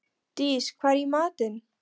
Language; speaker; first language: Icelandic; non-native, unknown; Polish